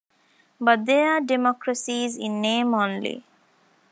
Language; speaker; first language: English; non-native, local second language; Tamil